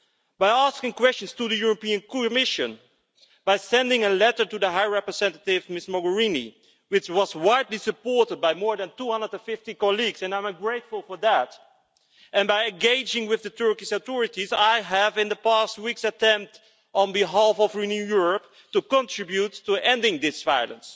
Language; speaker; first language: English; non-native, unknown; Dutch